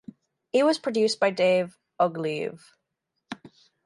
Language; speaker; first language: English; native; English